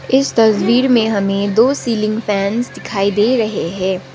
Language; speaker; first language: Hindi; non-native, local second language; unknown